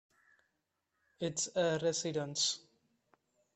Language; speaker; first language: English; non-native, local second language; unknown